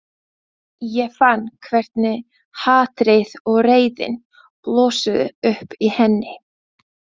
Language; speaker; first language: Icelandic; non-native, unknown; Latvian